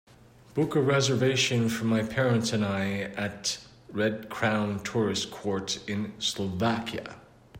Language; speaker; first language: English; native; English